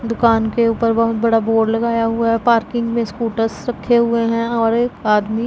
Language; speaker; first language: Hindi; non-native, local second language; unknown